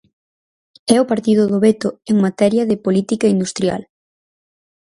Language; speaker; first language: Galician; native; Galician